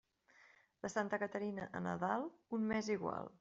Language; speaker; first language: Catalan; native; Catalan